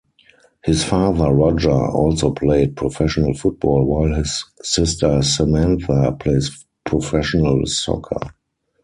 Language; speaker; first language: English; non-native, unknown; German